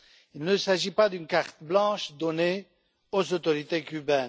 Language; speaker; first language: French; non-native, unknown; Romanian